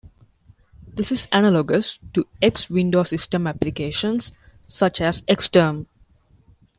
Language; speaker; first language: English; non-native, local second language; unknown